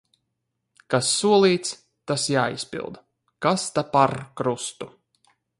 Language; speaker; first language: Latvian; native; Latvian